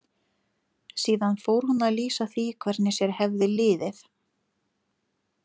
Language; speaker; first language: Icelandic; non-native, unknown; Lithuanian